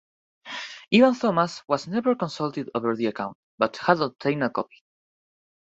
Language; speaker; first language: English; non-native, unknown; Spanish